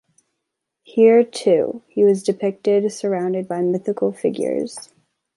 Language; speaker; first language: English; native; English